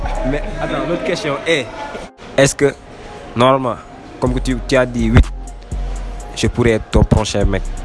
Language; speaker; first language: French; non-native, local second language; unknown